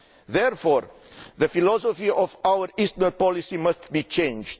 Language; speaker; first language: English; non-native, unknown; Romanian